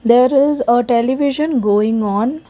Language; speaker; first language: English; non-native, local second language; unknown